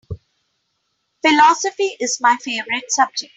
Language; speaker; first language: English; non-native, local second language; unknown